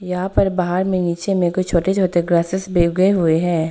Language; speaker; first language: Hindi; non-native, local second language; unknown